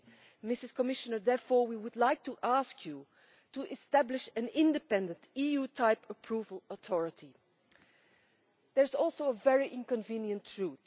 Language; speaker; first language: English; non-native, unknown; Dutch